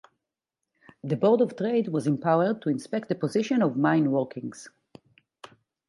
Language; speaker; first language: English; non-native, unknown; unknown